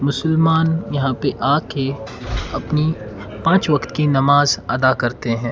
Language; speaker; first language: Hindi; non-native, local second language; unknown